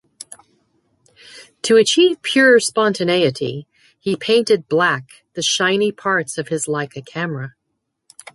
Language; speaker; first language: English; native; English